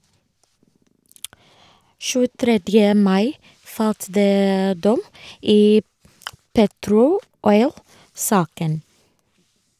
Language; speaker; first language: Norwegian; non-native, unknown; Ga